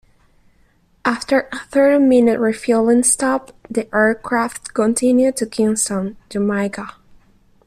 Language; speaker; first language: English; non-native, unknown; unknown